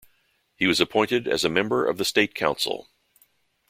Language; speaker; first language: English; native; English